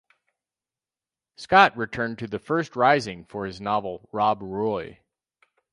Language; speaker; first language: English; native; English